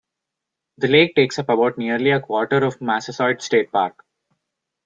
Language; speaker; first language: English; non-native, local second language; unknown